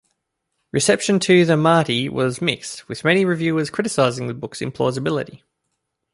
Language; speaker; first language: English; native; English